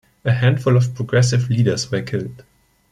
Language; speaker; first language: English; non-native, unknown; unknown